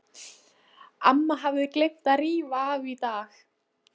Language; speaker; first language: Icelandic; non-native, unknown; Polish